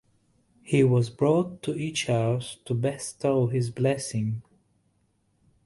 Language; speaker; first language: English; native; English